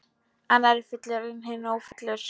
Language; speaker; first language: Icelandic; non-native, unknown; Polish